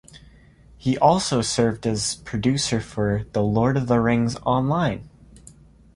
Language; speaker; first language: English; native; English